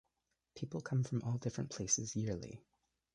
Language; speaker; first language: English; native; English